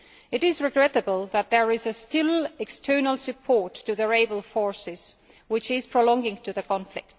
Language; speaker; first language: English; non-native, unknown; Estonian